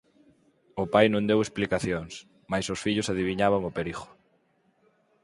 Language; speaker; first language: Galician; native; Galician